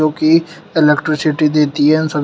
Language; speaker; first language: Hindi; native; Hindi